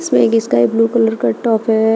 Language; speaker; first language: Hindi; native; Hindi